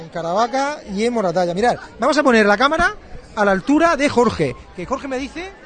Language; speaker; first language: Spanish; native; Spanish